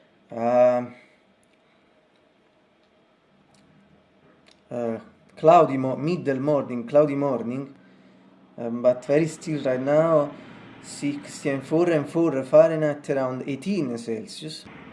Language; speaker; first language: English; non-native, learner; Italian